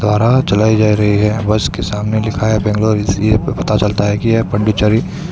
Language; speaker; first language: Hindi; non-native, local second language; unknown